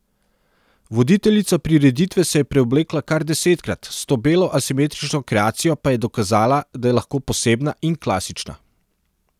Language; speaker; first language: Slovenian; non-native, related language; Serbian